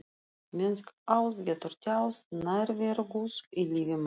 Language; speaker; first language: Icelandic; non-native, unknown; Russian